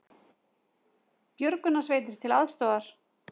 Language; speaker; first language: Icelandic; native; Icelandic